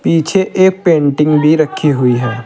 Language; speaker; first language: Hindi; native; Hindi